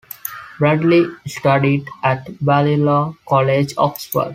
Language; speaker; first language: English; non-native, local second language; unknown